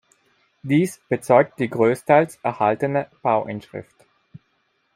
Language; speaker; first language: German; non-native, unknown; Italian